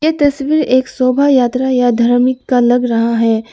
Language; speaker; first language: Hindi; non-native, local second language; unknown